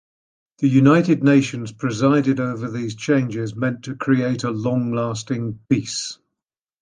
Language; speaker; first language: English; native; English